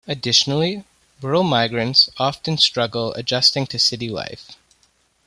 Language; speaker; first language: English; native; English